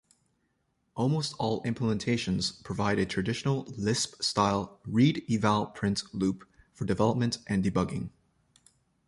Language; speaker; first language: English; native; English